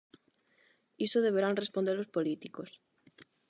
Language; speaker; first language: Galician; non-native, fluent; Spanish